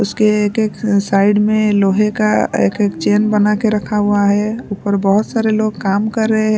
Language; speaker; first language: Hindi; non-native, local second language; Punjabi